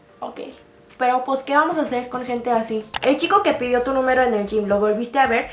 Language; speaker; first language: Spanish; early bilingual, other home language; Korean